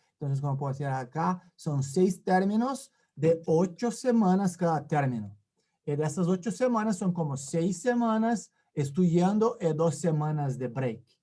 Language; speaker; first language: Spanish; non-native, related language; Portuguese